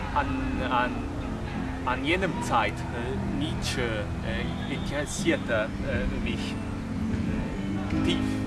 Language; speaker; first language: German; non-native, learner; Portuguese